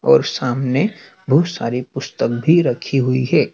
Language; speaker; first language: Hindi; native; Hindi